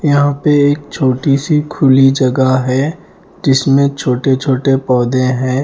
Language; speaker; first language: Hindi; non-native, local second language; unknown